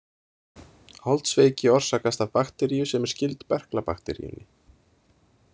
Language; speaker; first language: Icelandic; native; Icelandic